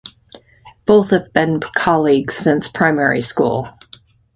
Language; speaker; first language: English; native; English